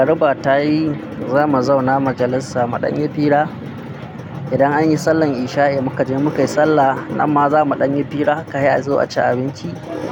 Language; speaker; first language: Hausa; non-native, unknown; Akan